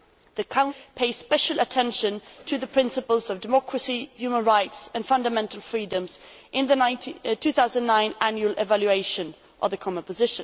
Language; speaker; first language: English; non-native, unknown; Swedish